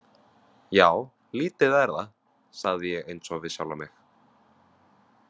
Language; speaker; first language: Icelandic; non-native, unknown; Vietnamese